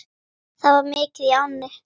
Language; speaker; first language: Icelandic; native; Icelandic